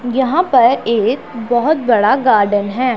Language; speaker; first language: Hindi; non-native, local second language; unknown